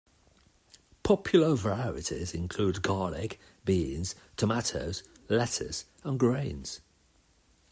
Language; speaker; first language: English; non-native, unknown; Catalan